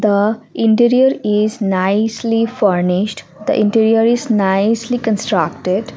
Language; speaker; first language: English; non-native, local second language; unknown